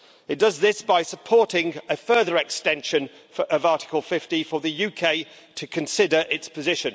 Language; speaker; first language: English; native; English